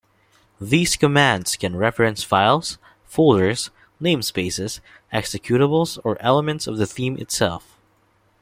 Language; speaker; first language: English; non-native, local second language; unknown